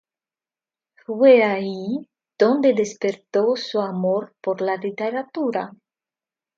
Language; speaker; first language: Spanish; non-native, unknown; Russian